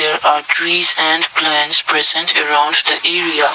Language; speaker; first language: English; non-native, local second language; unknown